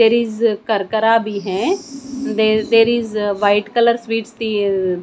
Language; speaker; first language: English; non-native, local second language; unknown